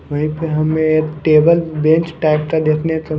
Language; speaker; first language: Hindi; non-native, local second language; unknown